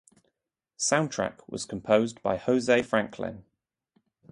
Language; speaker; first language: English; native; English